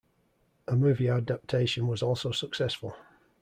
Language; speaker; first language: English; native; English